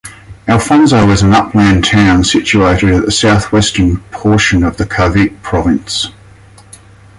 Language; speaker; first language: English; native; English